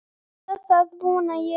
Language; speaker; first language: Icelandic; native; Icelandic